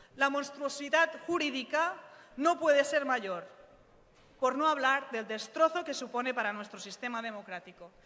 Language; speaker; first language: Spanish; non-native, local second language; Catalan